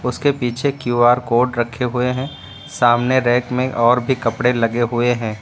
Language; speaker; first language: Hindi; native; Hindi